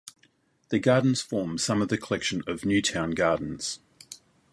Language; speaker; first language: English; native; English